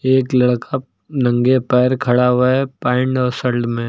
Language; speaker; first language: Hindi; native; Hindi